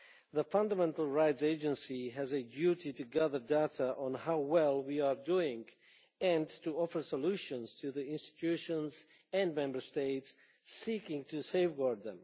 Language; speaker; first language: English; non-native, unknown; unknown